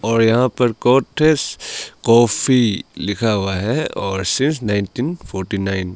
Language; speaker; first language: Hindi; non-native, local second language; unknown